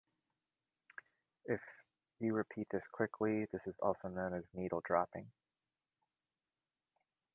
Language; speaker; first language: English; native; English